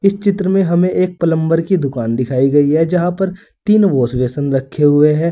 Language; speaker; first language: Hindi; native; Hindi